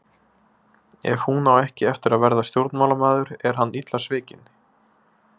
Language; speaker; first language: Icelandic; native; Icelandic